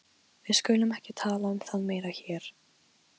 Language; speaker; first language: Icelandic; non-native, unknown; Polish